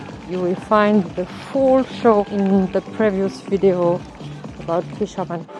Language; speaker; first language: English; non-native, fluent; French